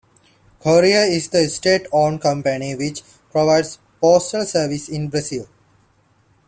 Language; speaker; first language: English; non-native, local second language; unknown